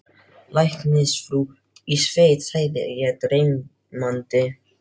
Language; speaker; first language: Icelandic; non-native, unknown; Filipino